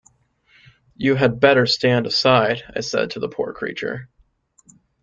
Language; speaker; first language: English; native; English